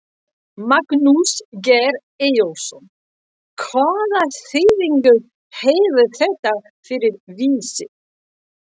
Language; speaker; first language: Icelandic; non-native, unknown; French